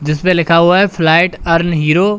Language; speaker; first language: Hindi; native; Hindi